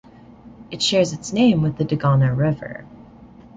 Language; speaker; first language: English; native; English